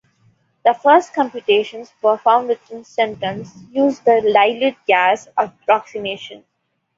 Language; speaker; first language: English; non-native, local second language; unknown